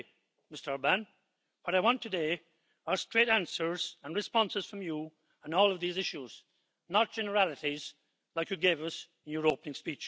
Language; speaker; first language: English; native; English